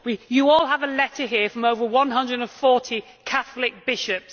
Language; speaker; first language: English; native; English